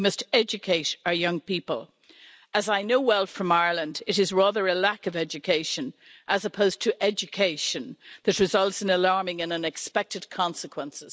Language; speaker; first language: English; native; English